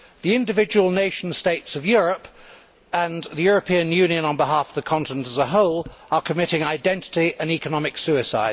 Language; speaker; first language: English; native; English